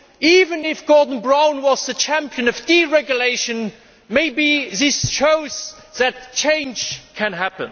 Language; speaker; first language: English; non-native, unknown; German